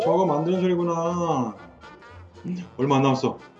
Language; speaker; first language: Korean; native; Korean